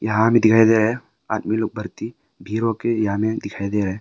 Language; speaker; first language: Hindi; early bilingual, other home language; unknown